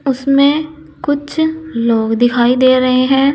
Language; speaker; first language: Hindi; native; Hindi